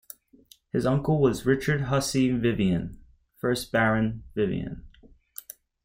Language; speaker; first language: English; native; English